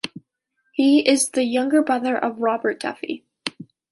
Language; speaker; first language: English; native; English